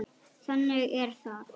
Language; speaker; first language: Icelandic; native; Icelandic